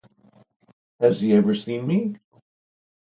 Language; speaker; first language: English; native; English